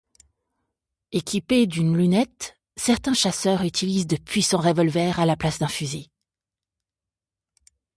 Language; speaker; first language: French; native; French